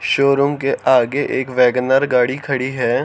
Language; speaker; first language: Hindi; native; Hindi